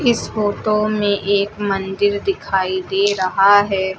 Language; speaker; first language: Hindi; native; Hindi